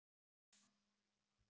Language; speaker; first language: Icelandic; native; Icelandic